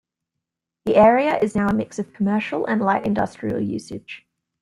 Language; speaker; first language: English; native; English